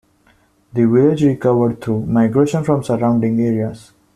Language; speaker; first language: English; non-native, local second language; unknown